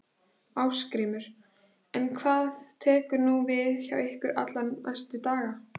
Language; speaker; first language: Icelandic; native; Icelandic